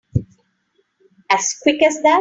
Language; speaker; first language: English; non-native, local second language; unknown